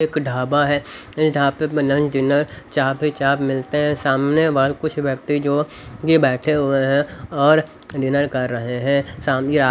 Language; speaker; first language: Hindi; native; Hindi